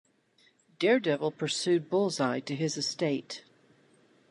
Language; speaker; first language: English; native; English